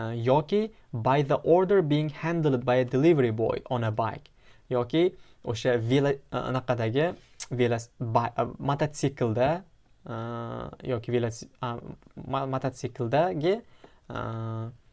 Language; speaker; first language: English; non-native, fluent; Uzbek